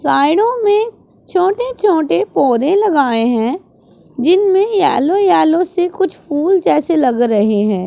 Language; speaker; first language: Hindi; non-native, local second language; Punjabi